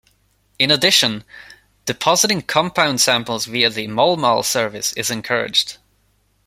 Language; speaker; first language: English; non-native, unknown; Swedish